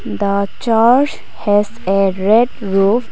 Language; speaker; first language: English; non-native, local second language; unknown